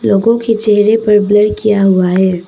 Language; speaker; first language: Hindi; non-native, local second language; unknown